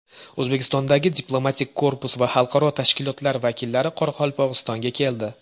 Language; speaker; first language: Uzbek; native; Uzbek